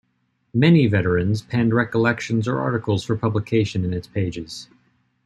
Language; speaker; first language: English; native; English